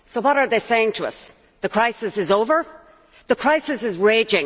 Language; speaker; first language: English; native; English